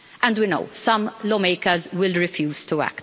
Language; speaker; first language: English; non-native, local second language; Maltese